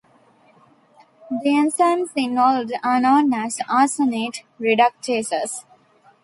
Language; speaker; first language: English; non-native, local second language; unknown